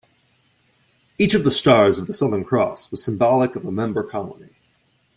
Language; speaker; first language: English; native; English